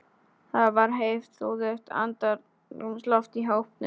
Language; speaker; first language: Icelandic; non-native, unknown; Polish